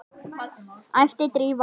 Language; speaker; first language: Icelandic; native; Icelandic